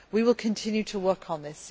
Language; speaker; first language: English; native; English